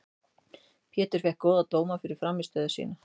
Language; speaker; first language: Icelandic; native; Icelandic